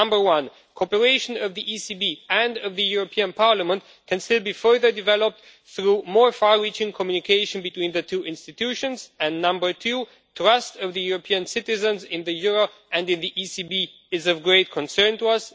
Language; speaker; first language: English; non-native, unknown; Romanian